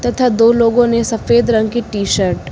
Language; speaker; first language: Hindi; native; Hindi